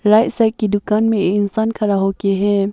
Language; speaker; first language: Hindi; early bilingual, other home language; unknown